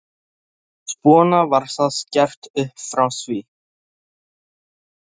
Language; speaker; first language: Icelandic; non-native, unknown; Polish